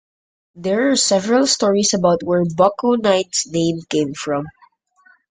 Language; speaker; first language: English; non-native, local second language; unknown